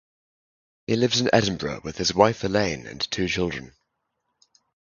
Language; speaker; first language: English; native; English